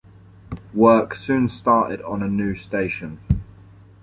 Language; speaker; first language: English; native; English